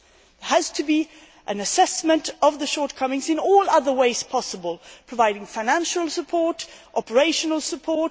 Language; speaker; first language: English; non-native, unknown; Swedish